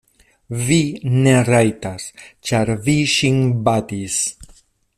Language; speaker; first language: Esperanto; non-native, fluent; Spanish